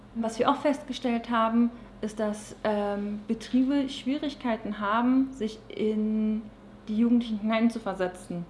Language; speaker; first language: German; early bilingual, other home language; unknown